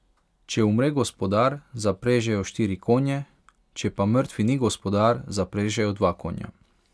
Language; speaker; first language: Slovenian; non-native, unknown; Hungarian